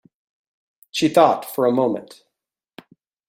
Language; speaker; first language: English; native; English